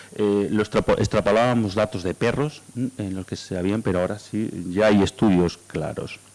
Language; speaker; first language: Spanish; native; Spanish